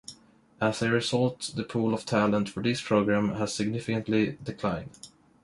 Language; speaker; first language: English; non-native, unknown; Swedish